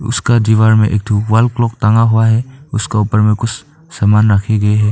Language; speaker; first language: Hindi; non-native, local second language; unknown